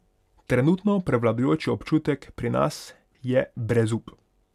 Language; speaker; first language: Slovenian; non-native, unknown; Hungarian